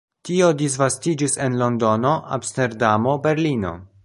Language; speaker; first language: Esperanto; non-native, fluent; Polish